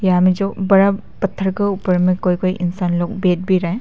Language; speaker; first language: Hindi; non-native, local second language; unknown